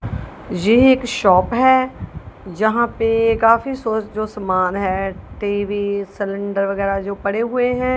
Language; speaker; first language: Hindi; non-native, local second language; Punjabi